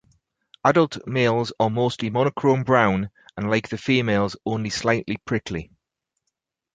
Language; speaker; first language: English; native; English